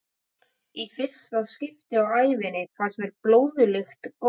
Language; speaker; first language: Icelandic; native; Icelandic